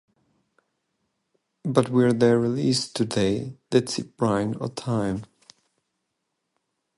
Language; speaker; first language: English; native; English